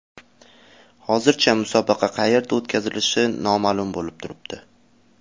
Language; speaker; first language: Uzbek; native; Uzbek